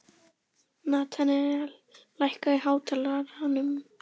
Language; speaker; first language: Icelandic; native; Icelandic